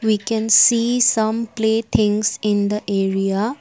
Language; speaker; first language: English; non-native, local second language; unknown